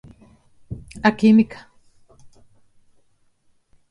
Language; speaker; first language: Galician; non-native, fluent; Spanish